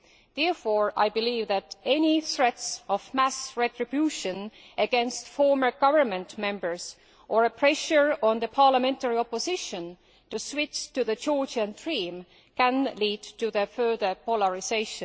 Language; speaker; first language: English; non-native, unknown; Estonian